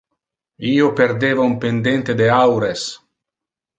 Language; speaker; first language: Interlingua; non-native, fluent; Italian